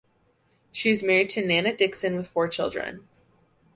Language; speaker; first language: English; native; English